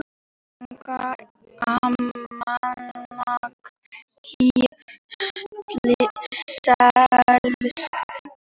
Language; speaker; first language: Icelandic; native; Icelandic